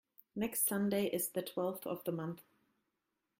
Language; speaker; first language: English; non-native, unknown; German